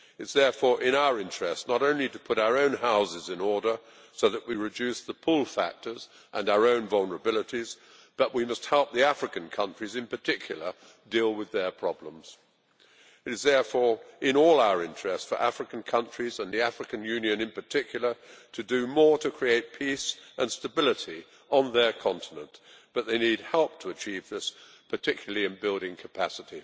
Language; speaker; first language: English; native; English